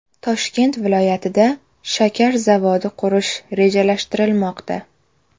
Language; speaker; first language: Uzbek; native; Uzbek